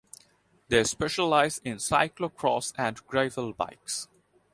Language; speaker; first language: English; non-native, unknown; Bangla